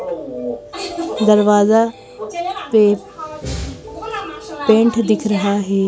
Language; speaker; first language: Hindi; native; Hindi